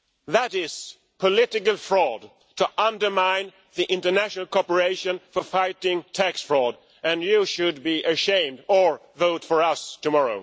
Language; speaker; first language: English; non-native, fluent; Swedish